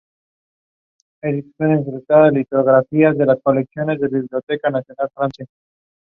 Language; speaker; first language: English; non-native, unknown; Spanish